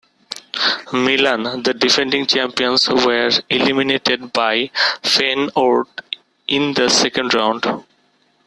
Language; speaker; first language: English; non-native, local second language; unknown